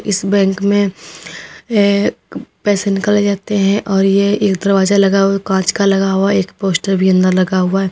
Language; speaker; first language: Hindi; native; Hindi